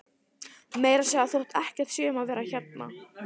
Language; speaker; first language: Icelandic; non-native, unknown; Italian